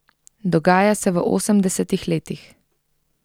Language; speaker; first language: Slovenian; native; Slovenian